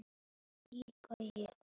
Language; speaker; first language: Icelandic; native; Icelandic